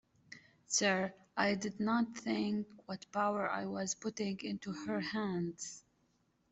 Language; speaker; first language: English; native; English